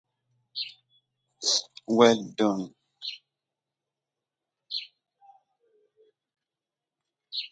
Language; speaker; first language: English; native; English